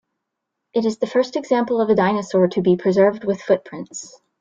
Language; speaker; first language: English; native; English